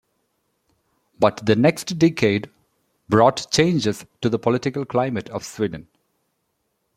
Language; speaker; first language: English; non-native, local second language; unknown